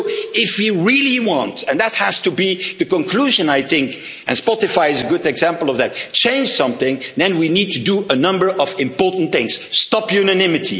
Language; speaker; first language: English; non-native, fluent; Dutch